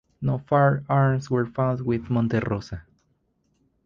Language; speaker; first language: English; non-native, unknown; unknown